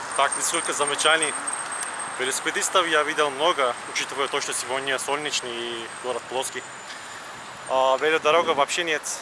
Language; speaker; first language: Russian; non-native, fluent; Turkish